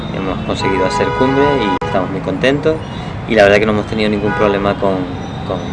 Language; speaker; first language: Spanish; native; Spanish